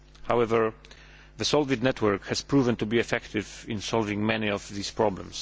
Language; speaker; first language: English; non-native, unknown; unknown